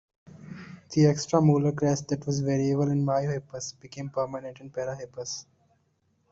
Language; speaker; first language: English; non-native, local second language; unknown